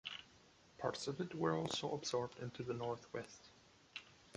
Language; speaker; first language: English; non-native, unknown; German